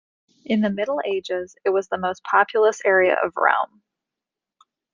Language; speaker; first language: English; native; English